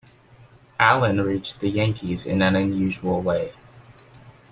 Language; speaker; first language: English; native; English